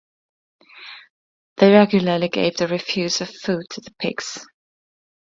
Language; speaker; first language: English; non-native, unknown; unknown